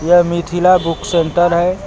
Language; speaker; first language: Hindi; native; Hindi